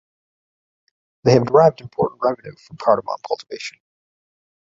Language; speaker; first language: English; native; English